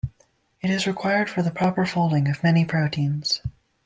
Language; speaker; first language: English; native; English